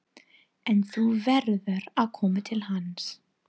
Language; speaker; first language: Icelandic; non-native, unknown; English